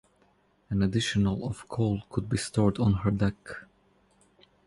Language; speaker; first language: English; non-native, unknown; Croatian